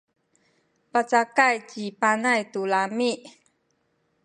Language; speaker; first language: Sakizaya; non-native, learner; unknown